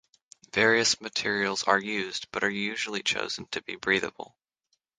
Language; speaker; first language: English; native; English